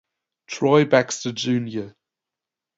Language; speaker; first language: English; non-native, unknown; German